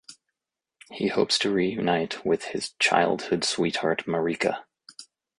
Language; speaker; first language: English; native; English